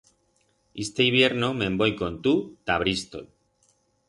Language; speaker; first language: Aragonese; non-native, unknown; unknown